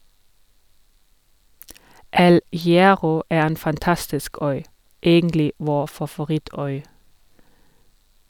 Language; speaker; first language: Norwegian; non-native, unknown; German